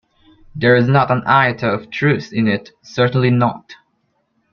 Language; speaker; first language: English; non-native, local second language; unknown